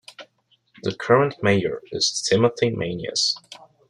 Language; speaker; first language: English; native; English